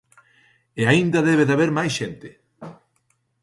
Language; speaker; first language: Galician; native; Galician